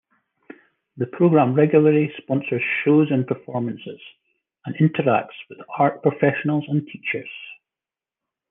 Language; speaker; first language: English; native; English